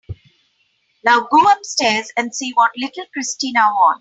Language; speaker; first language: English; non-native, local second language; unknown